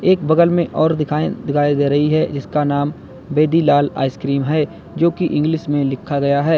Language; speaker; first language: Hindi; native; Hindi